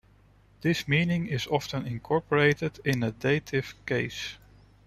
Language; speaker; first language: English; non-native, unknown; Dutch